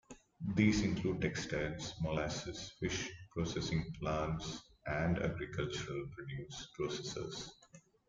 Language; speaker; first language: English; non-native, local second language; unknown